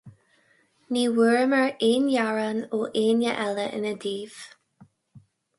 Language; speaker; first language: Irish; non-native, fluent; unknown